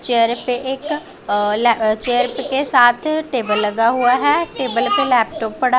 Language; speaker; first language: Hindi; non-native, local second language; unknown